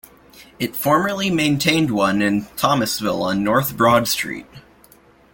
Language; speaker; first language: English; native; English